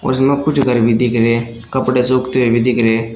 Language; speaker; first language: Hindi; native; Hindi